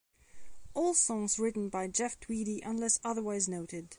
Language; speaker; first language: English; non-native, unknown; Belarusian